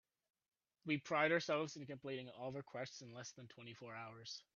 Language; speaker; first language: English; native; English